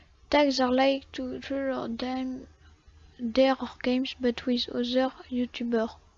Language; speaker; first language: English; non-native, learner; French